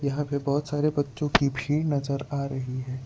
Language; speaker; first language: Hindi; non-native, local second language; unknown